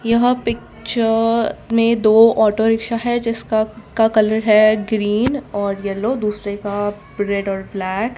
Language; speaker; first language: Hindi; non-native, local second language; Gujarati